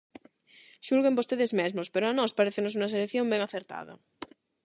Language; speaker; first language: Galician; non-native, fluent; Spanish